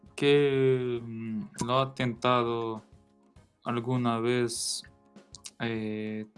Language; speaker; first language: Spanish; non-native, related language; Portuguese